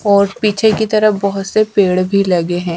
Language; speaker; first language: Hindi; native; Hindi